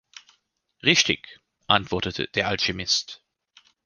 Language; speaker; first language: German; native; German